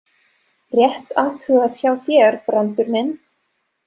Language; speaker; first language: Icelandic; non-native, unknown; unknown